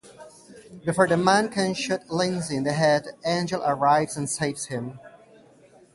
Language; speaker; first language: English; native; English